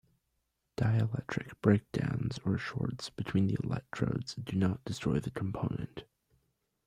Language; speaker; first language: English; native; English